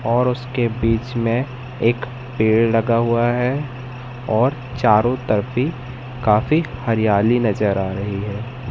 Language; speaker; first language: Hindi; native; Hindi